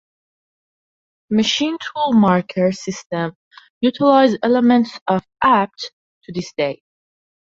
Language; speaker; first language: English; non-native, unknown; Persian